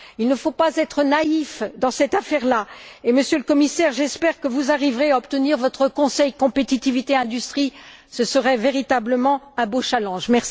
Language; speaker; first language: French; native; French